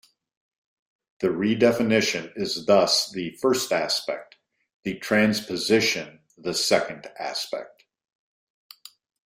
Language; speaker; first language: English; native; English